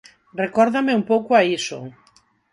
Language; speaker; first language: Galician; non-native, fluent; Spanish